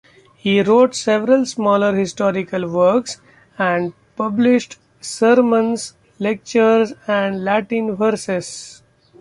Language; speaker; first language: English; non-native, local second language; Marathi